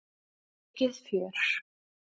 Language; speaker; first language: Icelandic; native; Icelandic